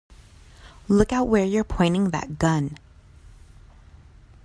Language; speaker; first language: English; native; English